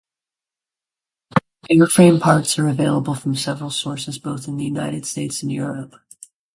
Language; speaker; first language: English; native; English